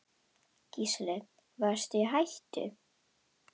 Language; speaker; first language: Icelandic; non-native, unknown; Indonesian